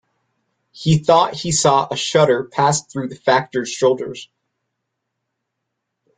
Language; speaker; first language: English; native; English